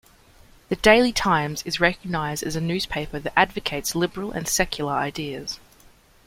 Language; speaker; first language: English; native; English